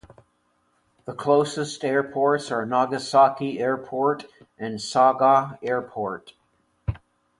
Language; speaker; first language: English; native; English